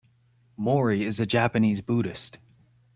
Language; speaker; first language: English; native; English